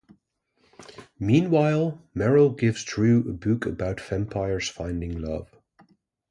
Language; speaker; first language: English; non-native, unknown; Dutch